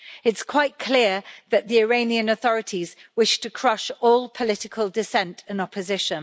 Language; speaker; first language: English; native; English